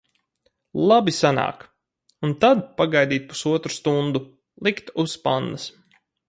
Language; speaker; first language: Latvian; native; Latvian